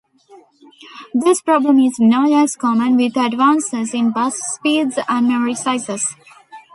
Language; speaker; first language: English; non-native, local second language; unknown